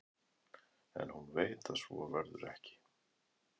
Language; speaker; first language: Icelandic; native; Icelandic